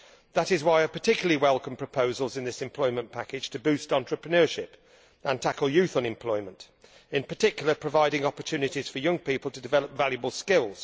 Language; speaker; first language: English; native; English